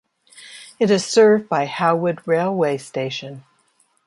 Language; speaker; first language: English; native; English